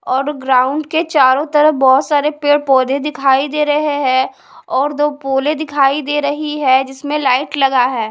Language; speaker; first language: Hindi; non-native, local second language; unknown